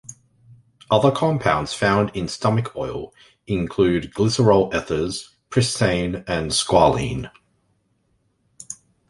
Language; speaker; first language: English; native; English